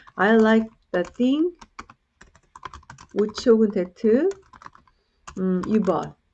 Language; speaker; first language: English; non-native, fluent; Korean